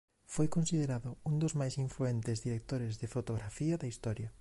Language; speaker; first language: Galician; native; Galician